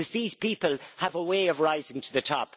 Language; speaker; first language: English; native; English